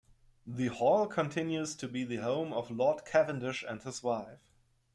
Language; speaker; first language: English; non-native, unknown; German